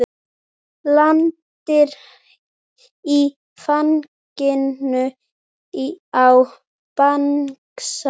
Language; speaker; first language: Icelandic; native; Icelandic